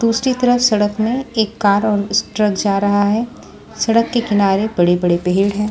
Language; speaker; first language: Hindi; non-native, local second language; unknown